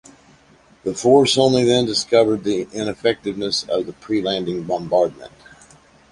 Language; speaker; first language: English; native; English